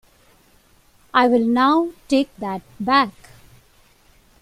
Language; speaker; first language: English; non-native, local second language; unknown